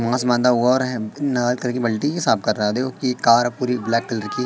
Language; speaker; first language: Hindi; native; Hindi